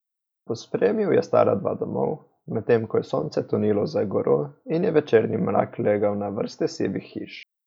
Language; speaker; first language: Slovenian; native; Slovenian